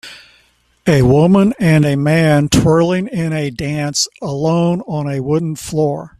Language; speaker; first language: English; native; English